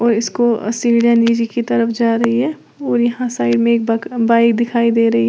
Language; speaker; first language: Hindi; native; Hindi